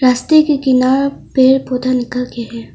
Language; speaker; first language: Hindi; non-native, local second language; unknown